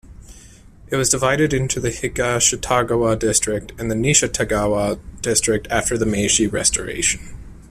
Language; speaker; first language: English; native; English